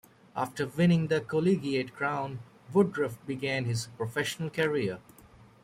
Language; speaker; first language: English; native; English